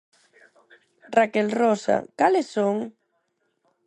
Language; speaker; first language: Galician; non-native, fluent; Spanish